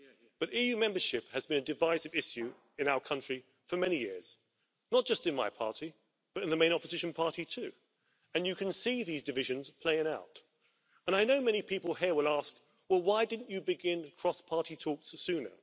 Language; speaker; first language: English; native; English